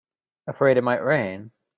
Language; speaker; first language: English; native; English